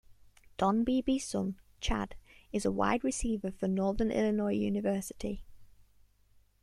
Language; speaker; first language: English; native; English